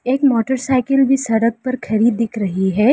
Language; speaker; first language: Hindi; non-native, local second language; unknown